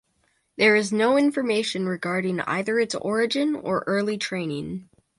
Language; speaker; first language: English; native; English